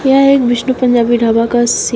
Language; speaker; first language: Hindi; native; Hindi